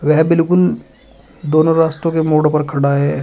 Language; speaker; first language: Hindi; native; Hindi